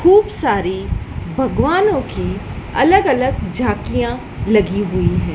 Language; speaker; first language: Hindi; native; Hindi